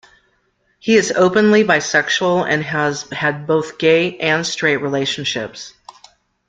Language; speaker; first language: English; native; English